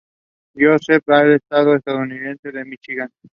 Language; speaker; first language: English; non-native, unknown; Spanish